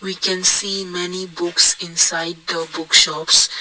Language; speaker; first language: English; non-native, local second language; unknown